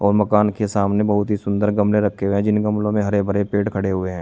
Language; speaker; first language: Hindi; native; Hindi